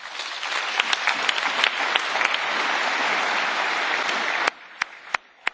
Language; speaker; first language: English; native; English